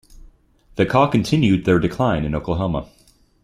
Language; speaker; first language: English; native; English